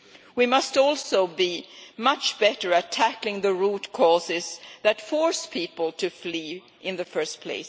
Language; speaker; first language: English; non-native, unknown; Swedish